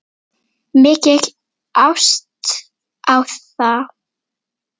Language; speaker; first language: Icelandic; native; Icelandic